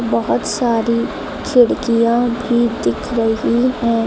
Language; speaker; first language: Hindi; native; Hindi